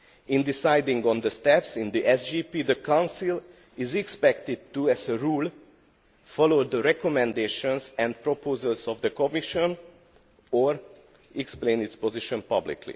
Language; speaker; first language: English; non-native, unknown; Hungarian